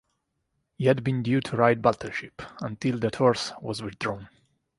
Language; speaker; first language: English; non-native, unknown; Italian